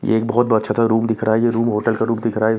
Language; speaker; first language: Hindi; non-native, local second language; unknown